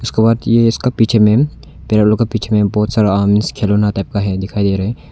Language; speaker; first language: Hindi; non-native, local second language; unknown